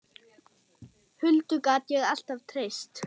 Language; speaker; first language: Icelandic; non-native, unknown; German